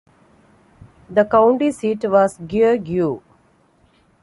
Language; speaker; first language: English; non-native, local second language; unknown